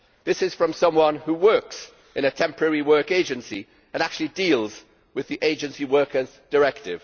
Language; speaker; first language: English; native; English